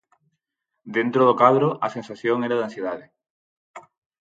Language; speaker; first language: Galician; non-native, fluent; Spanish